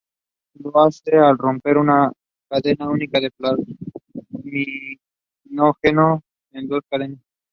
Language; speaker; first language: English; non-native, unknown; Spanish